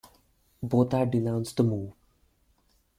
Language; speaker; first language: English; non-native, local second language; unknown